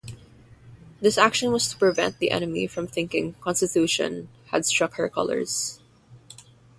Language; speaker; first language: English; non-native, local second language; Filipino